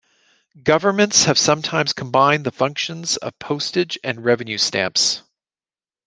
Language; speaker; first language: English; native; English